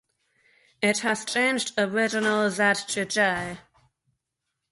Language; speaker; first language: English; native; English